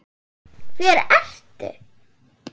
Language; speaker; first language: Icelandic; non-native, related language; Swedish